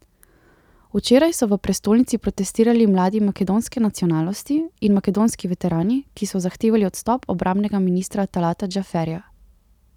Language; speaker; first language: Slovenian; native; Slovenian